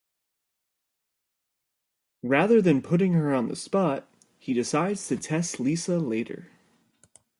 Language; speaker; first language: English; native; English